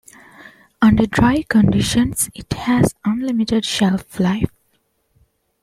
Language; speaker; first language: English; non-native, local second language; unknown